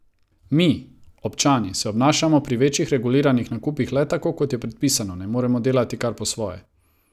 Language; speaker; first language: Slovenian; non-native, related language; Croatian